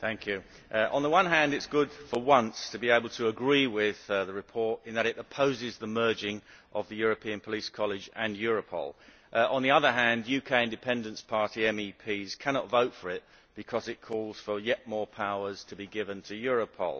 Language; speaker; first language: English; native; English